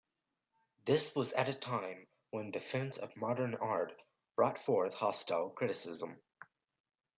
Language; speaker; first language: English; native; English